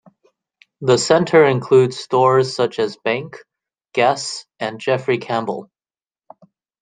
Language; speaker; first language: English; native; English